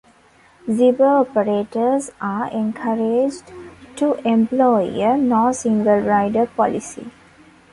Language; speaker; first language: English; non-native, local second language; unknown